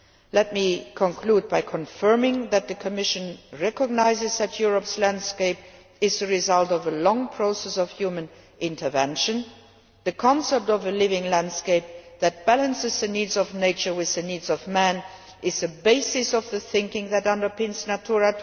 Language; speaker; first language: English; non-native, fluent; Luxembourgish